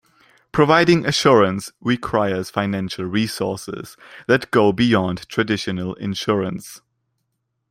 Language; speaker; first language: English; non-native, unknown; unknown